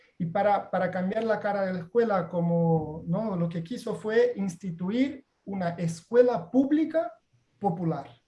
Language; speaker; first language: Spanish; non-native, related language; Portuguese